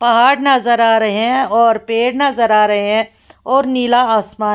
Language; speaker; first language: Hindi; native; Hindi